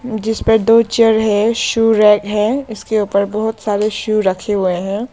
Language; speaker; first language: Hindi; non-native, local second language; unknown